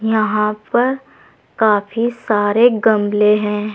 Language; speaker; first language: Hindi; native; Hindi